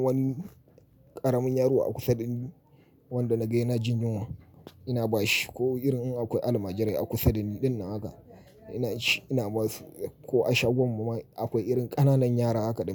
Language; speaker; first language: Hausa; native; Hausa